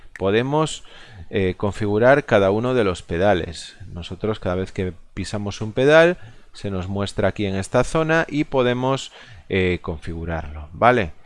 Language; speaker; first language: Spanish; non-native, local second language; Galician